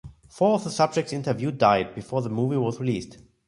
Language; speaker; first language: English; non-native, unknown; German